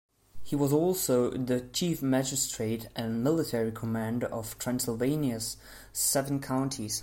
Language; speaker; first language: English; non-native, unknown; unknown